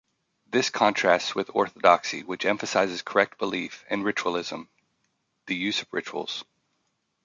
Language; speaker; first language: English; native; English